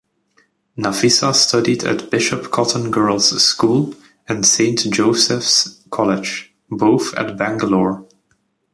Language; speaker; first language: English; native; English